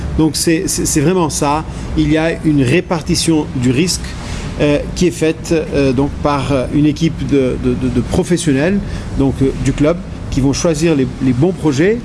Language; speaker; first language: French; non-native, fluent; Portuguese